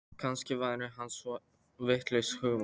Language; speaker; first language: Icelandic; non-native, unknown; Polish